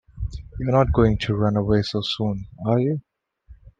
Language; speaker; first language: English; non-native, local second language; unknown